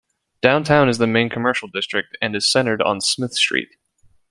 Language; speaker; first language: English; native; English